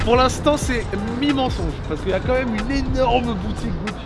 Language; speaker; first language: French; native; French